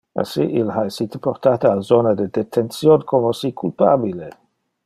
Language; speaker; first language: Interlingua; non-native, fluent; Dutch